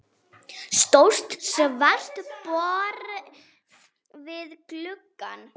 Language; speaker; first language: Icelandic; native; Icelandic